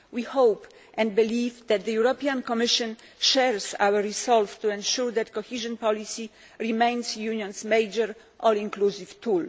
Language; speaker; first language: English; non-native, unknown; Polish